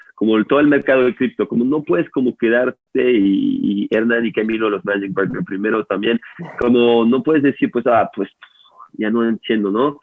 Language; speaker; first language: Spanish; non-native, fluent; French